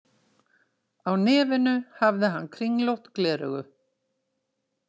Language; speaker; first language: Icelandic; native; Icelandic